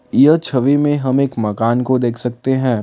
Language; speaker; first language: Hindi; non-native, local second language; Assamese